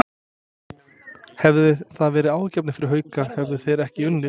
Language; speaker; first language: Icelandic; non-native, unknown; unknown